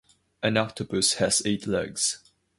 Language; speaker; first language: English; non-native, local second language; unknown